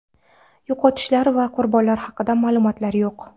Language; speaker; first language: Uzbek; non-native, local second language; Kara-Kalpak